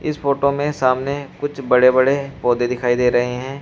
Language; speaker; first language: Hindi; native; Hindi